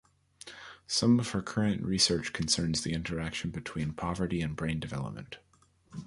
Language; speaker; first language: English; native; English